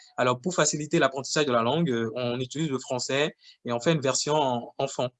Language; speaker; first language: French; non-native, local second language; Fon